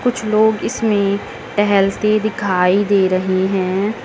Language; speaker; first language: Hindi; native; Hindi